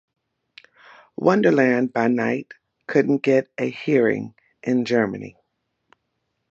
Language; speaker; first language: English; native; English